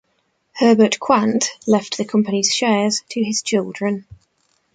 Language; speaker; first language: English; native; English